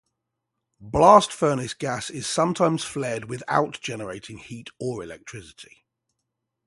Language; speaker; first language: English; native; English